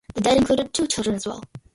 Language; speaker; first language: English; early bilingual, other home language; Malayalam